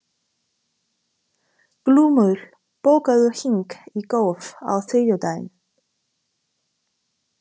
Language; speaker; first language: Icelandic; non-native, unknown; Chinese